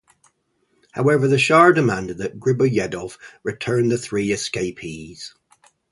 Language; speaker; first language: English; native; English